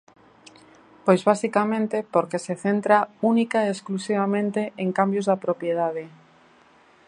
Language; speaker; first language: Galician; native; Galician